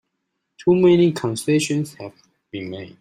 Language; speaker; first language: English; non-native, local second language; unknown